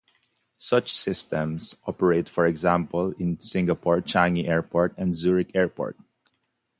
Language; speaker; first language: English; non-native, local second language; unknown